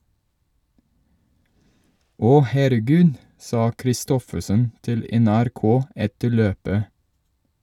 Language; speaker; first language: Norwegian; non-native, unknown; English